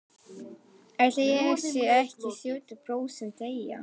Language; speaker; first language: Icelandic; non-native, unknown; Polish